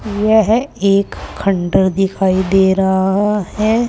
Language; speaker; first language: Hindi; native; Hindi